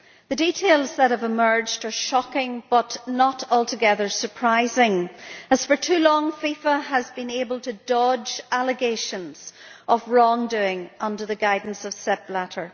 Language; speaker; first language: English; native; English